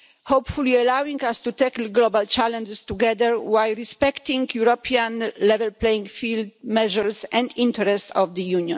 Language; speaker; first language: English; non-native, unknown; Polish